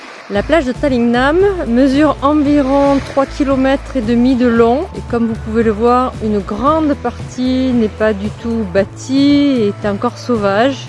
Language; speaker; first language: French; native; French